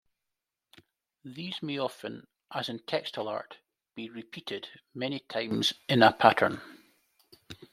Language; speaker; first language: English; native; English